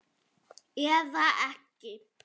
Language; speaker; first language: Icelandic; non-native, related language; Danish